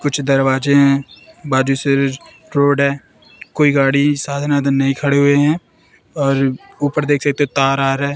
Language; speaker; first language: Hindi; native; Hindi